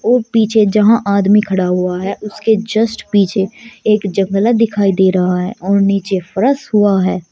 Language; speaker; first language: Hindi; native; Hindi